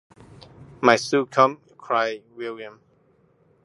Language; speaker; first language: English; non-native, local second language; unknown